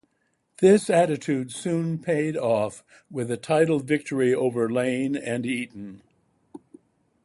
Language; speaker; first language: English; native; English